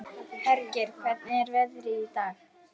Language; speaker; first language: Icelandic; native; Icelandic